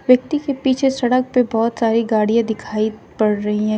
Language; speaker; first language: Hindi; native; Hindi